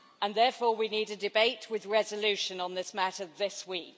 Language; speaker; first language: English; native; English